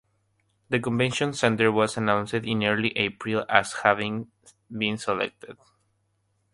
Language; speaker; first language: English; non-native, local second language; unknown